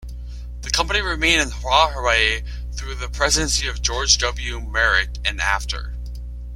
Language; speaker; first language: English; native; English